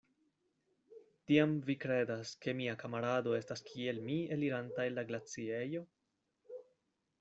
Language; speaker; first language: Esperanto; non-native, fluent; Spanish